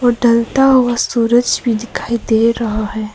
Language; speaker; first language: Hindi; early bilingual, other home language; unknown